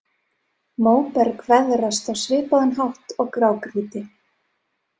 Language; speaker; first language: Icelandic; non-native, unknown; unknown